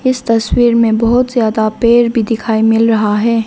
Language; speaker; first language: Hindi; non-native, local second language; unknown